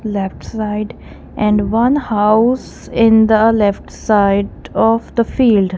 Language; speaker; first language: English; non-native, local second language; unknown